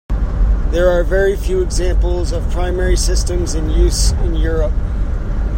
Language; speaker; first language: English; native; English